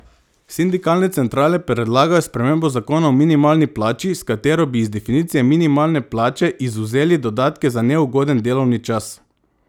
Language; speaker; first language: Slovenian; non-native, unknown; Macedonian